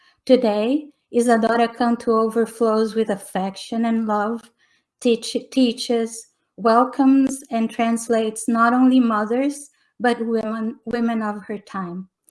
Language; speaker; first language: English; non-native, fluent; Portuguese